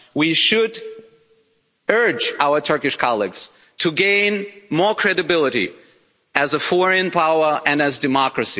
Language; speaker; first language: English; non-native, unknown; German